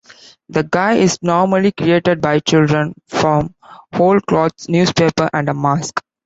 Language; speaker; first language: English; non-native, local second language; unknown